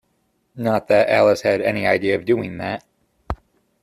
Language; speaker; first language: English; native; English